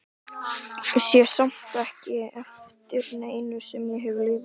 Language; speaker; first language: Icelandic; native; Icelandic